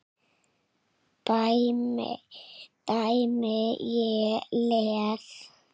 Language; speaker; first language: Icelandic; native; Icelandic